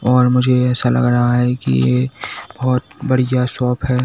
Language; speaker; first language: Hindi; native; Hindi